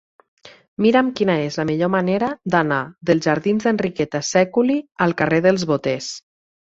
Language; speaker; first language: Catalan; native; Catalan